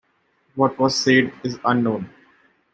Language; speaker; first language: English; non-native, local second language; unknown